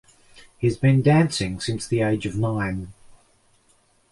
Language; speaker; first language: English; native; English